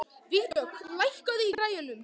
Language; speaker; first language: Icelandic; native; Icelandic